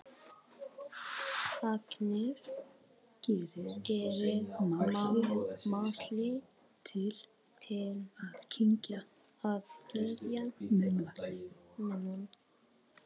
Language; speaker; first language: Icelandic; non-native, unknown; Arabic